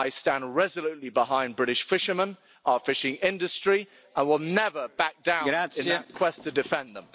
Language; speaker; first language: English; native; English